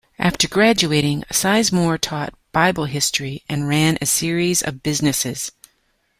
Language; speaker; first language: English; native; English